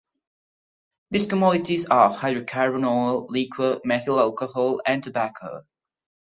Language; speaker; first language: English; non-native, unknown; Catalan